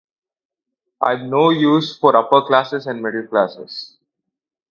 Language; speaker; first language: English; non-native, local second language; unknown